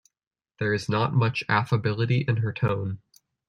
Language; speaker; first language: English; native; English